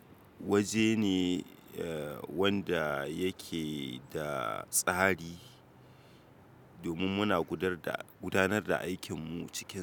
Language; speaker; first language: Hausa; native; Hausa